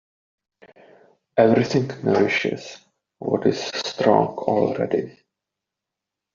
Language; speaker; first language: English; non-native, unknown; Czech